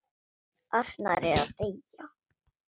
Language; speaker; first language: Icelandic; non-native, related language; Swedish